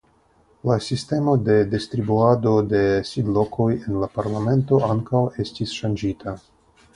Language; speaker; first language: Esperanto; non-native, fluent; Russian